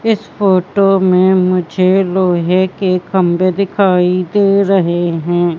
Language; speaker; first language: Hindi; native; Hindi